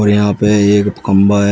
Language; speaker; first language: Hindi; native; Hindi